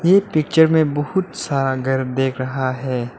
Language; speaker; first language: Hindi; non-native, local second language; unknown